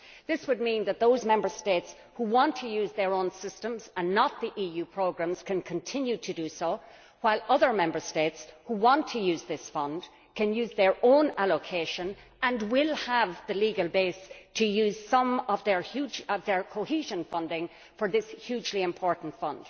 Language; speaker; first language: English; native; English